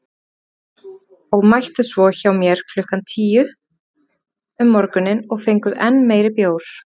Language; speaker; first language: Icelandic; native; Icelandic